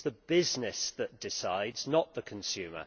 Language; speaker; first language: English; native; English